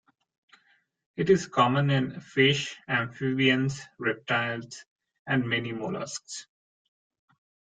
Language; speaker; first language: English; non-native, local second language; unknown